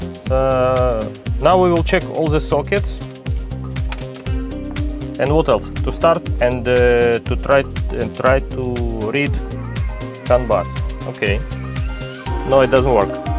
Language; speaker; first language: English; non-native, learner; Russian